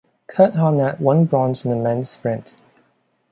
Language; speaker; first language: English; non-native, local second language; Cantonese